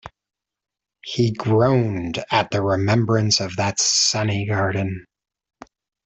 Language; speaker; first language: English; native; English